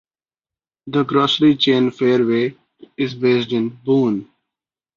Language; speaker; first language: English; non-native, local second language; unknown